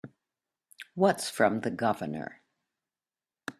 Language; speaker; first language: English; native; English